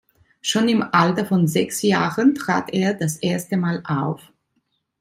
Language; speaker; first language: German; non-native, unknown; Italian